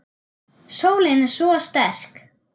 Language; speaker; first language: Icelandic; non-native, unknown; German